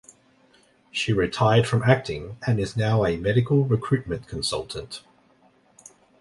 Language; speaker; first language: English; native; English